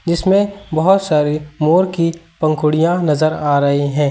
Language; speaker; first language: Hindi; native; Hindi